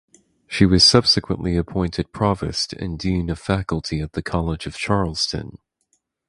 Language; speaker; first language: English; native; English